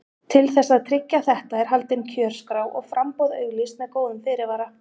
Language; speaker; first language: Icelandic; native; Icelandic